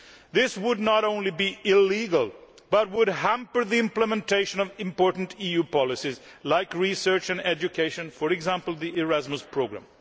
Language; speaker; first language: English; non-native, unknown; Swedish